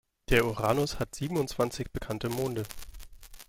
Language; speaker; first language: German; native; German